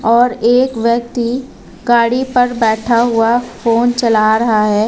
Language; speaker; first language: Hindi; native; Hindi